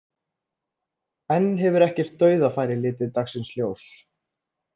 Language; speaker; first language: Icelandic; native; Icelandic